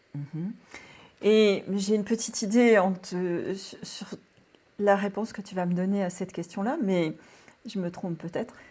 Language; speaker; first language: French; native; French